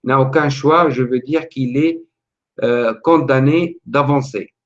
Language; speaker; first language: French; non-native, local second language; Arabic